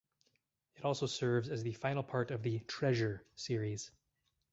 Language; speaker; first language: English; native; English